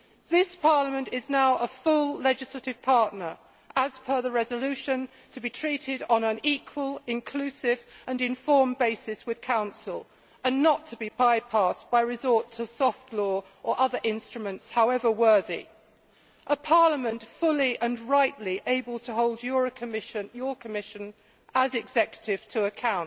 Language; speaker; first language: English; native; English